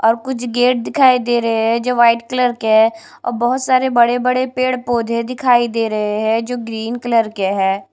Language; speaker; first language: Hindi; non-native, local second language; Punjabi